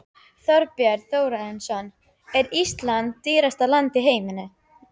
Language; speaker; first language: Icelandic; native; Icelandic